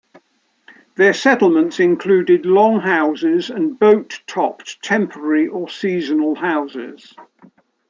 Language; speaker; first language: English; native; English